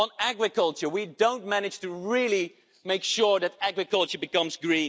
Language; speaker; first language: English; non-native, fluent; Dutch